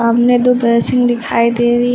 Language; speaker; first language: Hindi; native; Hindi